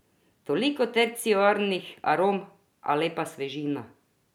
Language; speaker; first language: Slovenian; non-native, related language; Croatian